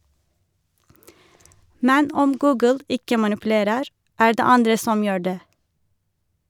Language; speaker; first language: Norwegian; non-native, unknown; Turkish